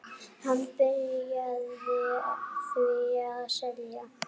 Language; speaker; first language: Icelandic; native; Icelandic